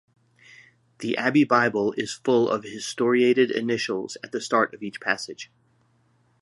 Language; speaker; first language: English; native; English